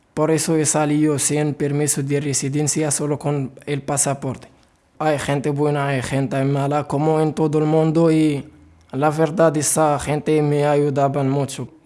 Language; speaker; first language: Spanish; non-native, learner; Arabic